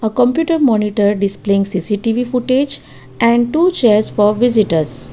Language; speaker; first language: English; non-native, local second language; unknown